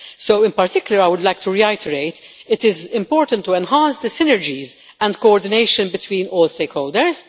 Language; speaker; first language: English; non-native, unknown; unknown